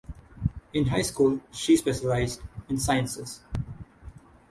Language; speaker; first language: English; non-native, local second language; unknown